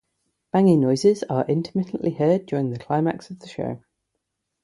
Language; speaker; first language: English; native; English